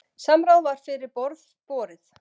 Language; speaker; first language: Icelandic; native; Icelandic